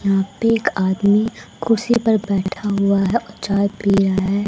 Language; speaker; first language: Hindi; native; Hindi